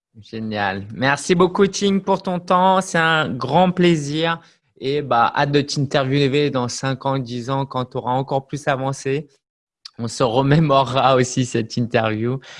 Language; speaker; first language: French; native; French